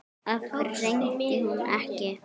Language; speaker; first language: Icelandic; native; Icelandic